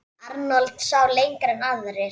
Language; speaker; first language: Icelandic; native; Icelandic